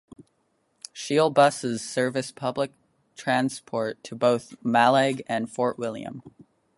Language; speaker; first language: English; native; English